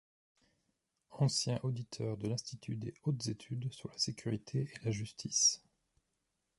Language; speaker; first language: French; native; French